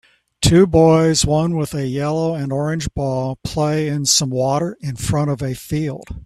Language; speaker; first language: English; native; English